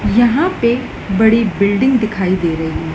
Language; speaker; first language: Hindi; native; Hindi